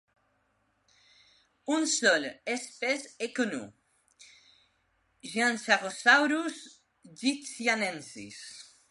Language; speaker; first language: French; non-native, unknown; Spanish